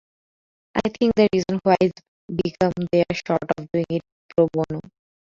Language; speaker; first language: English; non-native, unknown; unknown